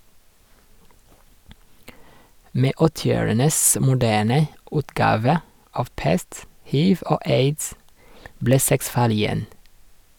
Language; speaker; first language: Norwegian; non-native, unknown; Rundi